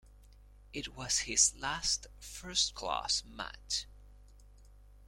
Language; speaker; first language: English; non-native, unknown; Spanish